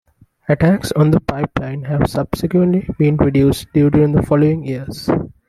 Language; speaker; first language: English; non-native, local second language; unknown